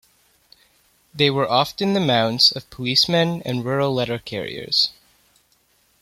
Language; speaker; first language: English; native; English